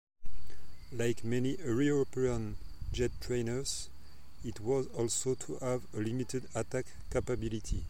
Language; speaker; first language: English; non-native, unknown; French